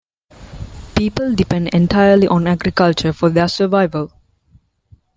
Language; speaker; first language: English; non-native, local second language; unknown